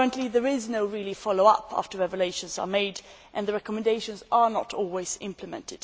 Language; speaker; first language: English; non-native, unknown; Swedish